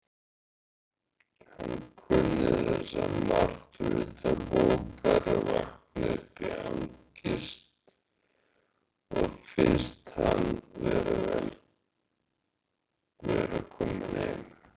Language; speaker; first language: Icelandic; native; Icelandic